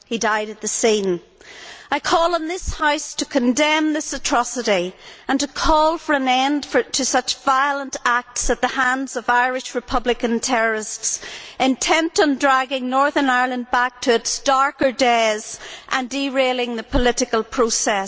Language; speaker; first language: English; native; English